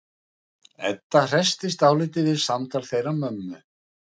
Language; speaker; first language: Icelandic; non-native, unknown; Russian